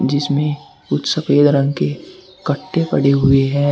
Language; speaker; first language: Hindi; native; Hindi